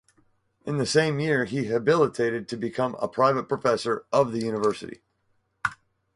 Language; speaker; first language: English; native; English